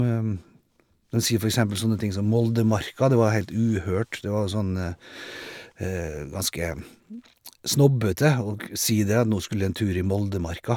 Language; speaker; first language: Norwegian; native; Norwegian